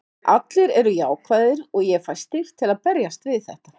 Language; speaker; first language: Icelandic; native; Icelandic